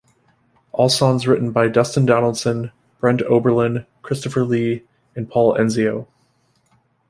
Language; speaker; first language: English; native; English